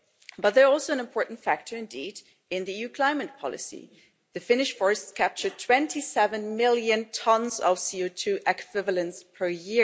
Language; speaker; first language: English; non-native, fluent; German